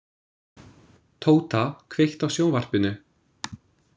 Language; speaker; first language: Icelandic; non-native, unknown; English